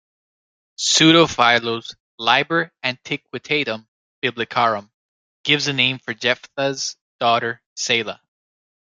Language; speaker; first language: English; native; English